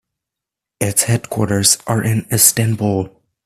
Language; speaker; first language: English; native; English